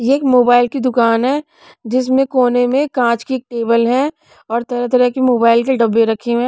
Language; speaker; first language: Hindi; non-native, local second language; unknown